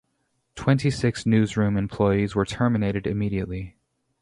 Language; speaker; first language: English; native; English